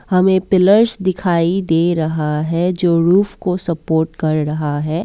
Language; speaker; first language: Hindi; non-native, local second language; Assamese